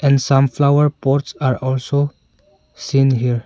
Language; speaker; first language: English; non-native, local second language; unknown